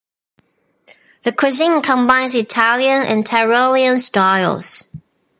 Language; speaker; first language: English; native; English